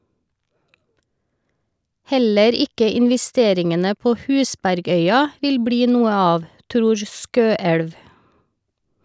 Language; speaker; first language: Norwegian; native; Norwegian